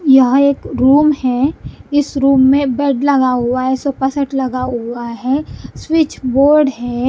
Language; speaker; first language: Hindi; non-native, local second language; Punjabi